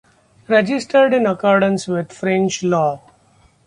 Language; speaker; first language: English; non-native, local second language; Marathi